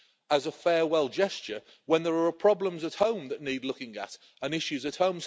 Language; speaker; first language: English; native; English